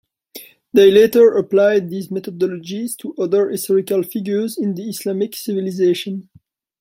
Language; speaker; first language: English; non-native, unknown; French